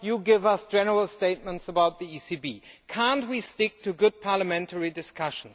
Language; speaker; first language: English; non-native, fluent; German